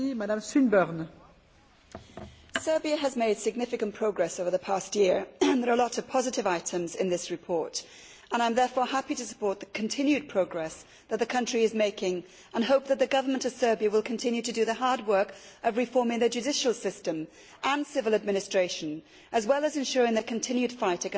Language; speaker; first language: English; native; English